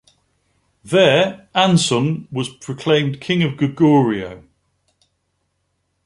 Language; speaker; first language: English; native; English